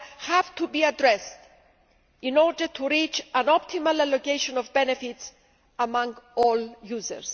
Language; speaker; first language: English; non-native, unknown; Greek